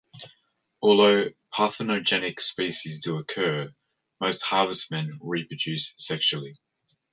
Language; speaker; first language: English; native; English